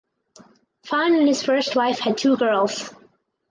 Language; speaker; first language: English; native; English